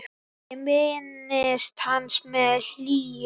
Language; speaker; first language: Icelandic; native; Icelandic